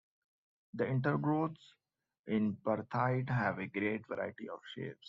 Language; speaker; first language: English; non-native, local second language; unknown